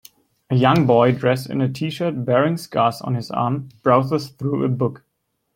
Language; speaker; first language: English; non-native, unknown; German